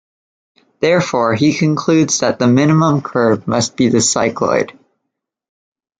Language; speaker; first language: English; native; English